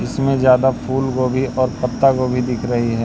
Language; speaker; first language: Hindi; native; Hindi